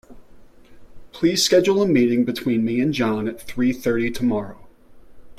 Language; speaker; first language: English; native; English